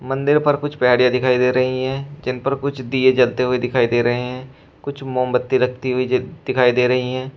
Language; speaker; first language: Hindi; native; Hindi